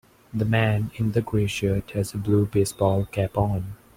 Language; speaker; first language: English; non-native, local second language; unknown